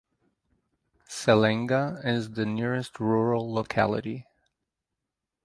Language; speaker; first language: English; native; English